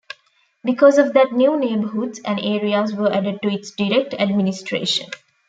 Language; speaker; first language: English; non-native, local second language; Tamil